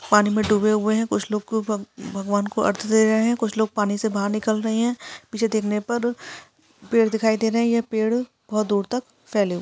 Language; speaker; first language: Hindi; non-native, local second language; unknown